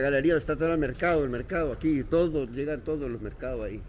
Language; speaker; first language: Spanish; native; Spanish